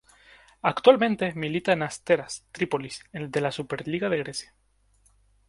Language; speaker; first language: Spanish; native; Spanish